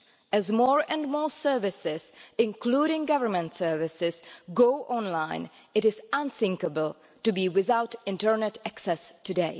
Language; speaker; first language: English; non-native, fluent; Czech